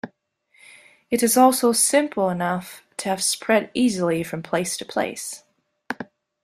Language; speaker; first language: English; non-native, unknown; German